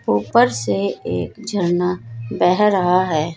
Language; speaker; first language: Hindi; native; Hindi